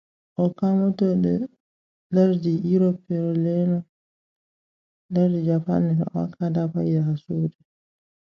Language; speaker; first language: English; non-native, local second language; Hausa